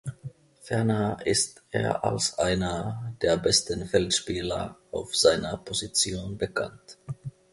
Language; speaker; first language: German; non-native, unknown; Finnish